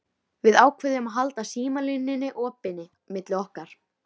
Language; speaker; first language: Icelandic; native; Icelandic